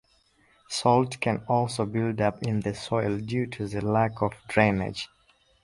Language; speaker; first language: English; non-native, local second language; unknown